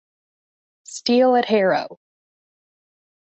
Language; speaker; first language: English; native; English